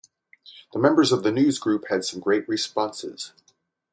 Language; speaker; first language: English; native; English